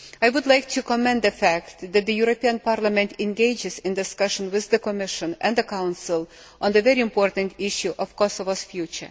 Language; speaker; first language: English; non-native, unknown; Lithuanian